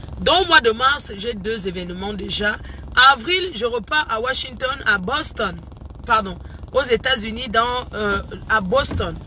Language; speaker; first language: French; non-native, local second language; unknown